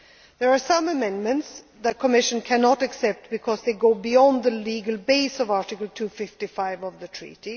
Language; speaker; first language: English; non-native, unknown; Swedish